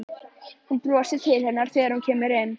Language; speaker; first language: Icelandic; native; Icelandic